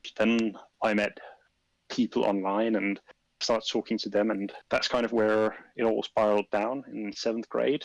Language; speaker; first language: English; non-native, fluent; Danish